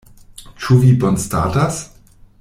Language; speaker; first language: Esperanto; non-native, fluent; German